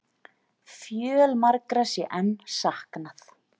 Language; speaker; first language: Icelandic; native; Icelandic